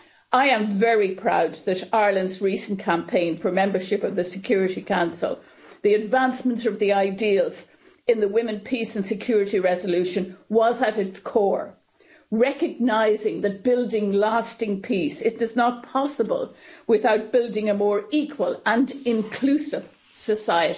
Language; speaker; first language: English; native; English